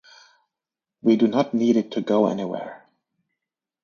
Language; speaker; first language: English; native; English